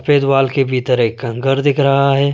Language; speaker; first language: Hindi; non-native, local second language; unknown